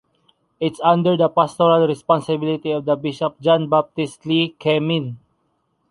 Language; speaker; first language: English; non-native, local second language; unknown